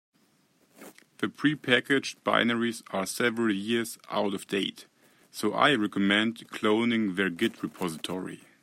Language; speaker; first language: English; native; English